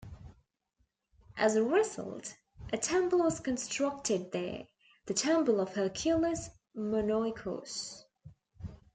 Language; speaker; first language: English; native; English